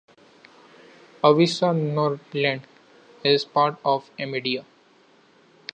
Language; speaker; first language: English; non-native, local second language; Marathi